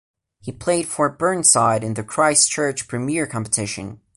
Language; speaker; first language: English; non-native, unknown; Portuguese